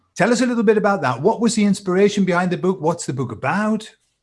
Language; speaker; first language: English; native; English